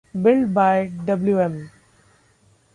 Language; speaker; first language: English; non-native, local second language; Marathi